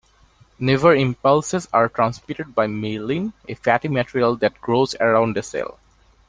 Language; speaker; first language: English; non-native, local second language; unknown